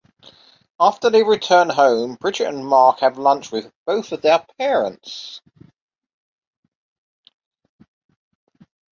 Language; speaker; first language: English; native; English